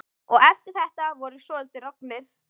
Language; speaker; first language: Icelandic; native; Icelandic